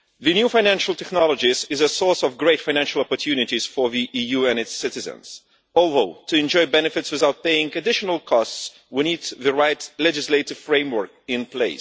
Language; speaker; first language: English; non-native, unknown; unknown